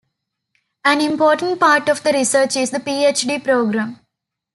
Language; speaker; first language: English; non-native, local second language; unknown